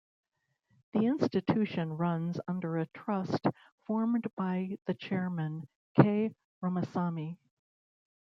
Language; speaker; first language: English; native; English